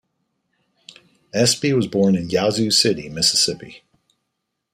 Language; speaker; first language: English; native; English